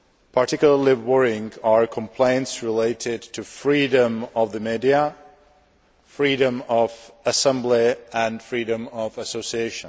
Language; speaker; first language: English; non-native, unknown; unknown